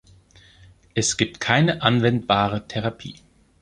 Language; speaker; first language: German; non-native, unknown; Greek